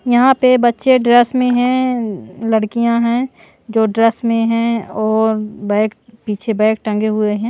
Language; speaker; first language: Hindi; non-native, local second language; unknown